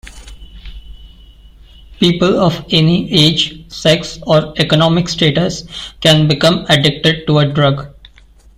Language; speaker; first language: English; non-native, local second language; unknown